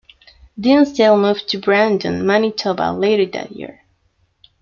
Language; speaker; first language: English; non-native, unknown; Spanish